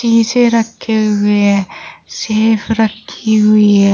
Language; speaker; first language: Hindi; native; Hindi